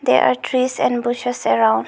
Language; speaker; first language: English; non-native, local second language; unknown